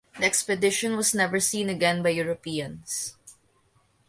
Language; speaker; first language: English; non-native, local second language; Filipino